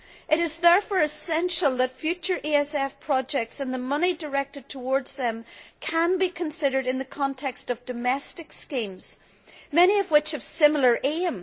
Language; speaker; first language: English; native; English